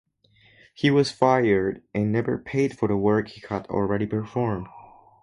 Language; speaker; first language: English; non-native, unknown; Spanish